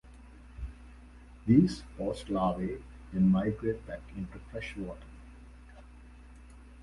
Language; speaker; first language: English; non-native, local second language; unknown